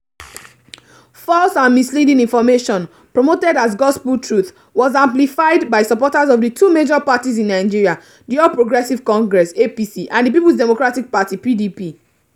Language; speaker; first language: English; non-native, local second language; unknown